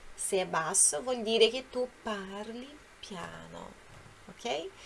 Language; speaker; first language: Italian; non-native, fluent; Portuguese